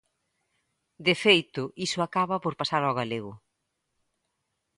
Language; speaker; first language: Galician; native; Galician